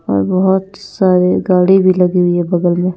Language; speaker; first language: Hindi; non-native, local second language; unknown